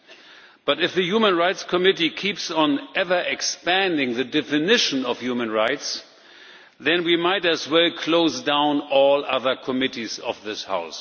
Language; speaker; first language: English; non-native, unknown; German